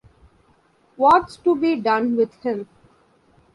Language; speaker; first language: English; non-native, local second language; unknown